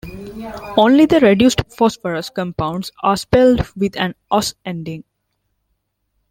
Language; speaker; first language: English; non-native, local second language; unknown